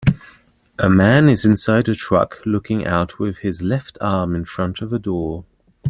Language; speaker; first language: English; native; English